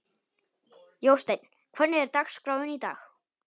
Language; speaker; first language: Icelandic; non-native, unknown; Polish